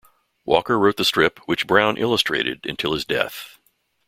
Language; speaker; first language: English; native; English